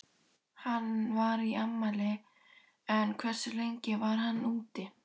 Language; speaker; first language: Icelandic; native; Icelandic